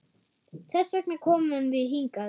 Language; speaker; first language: Icelandic; non-native, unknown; German